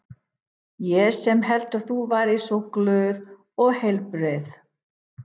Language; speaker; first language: Icelandic; non-native, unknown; English